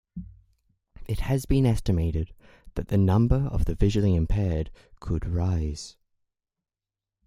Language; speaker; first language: English; native; English